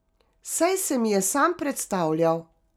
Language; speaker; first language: Slovenian; native; Slovenian